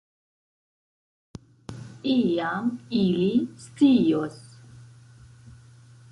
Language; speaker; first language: Esperanto; non-native, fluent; Central Kurdish